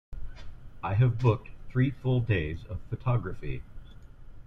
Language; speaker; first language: English; native; English